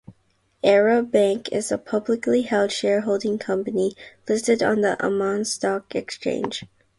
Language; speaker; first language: English; non-native, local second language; Filipino